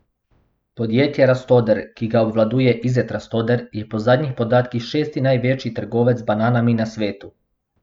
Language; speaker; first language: Slovenian; non-native, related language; Bosnian